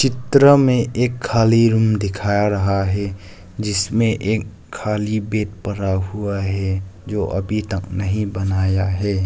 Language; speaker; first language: Hindi; non-native, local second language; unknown